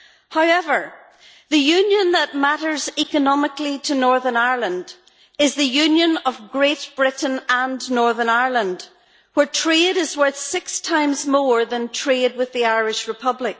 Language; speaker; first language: English; native; English